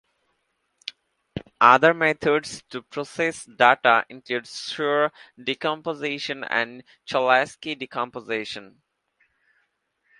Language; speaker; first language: English; non-native, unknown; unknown